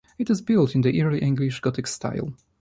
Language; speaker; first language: English; non-native, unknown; Polish